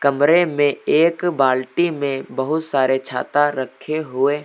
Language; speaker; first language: Hindi; native; Hindi